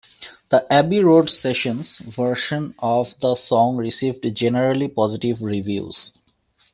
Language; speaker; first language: English; native; English